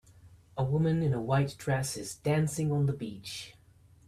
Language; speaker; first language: English; native; English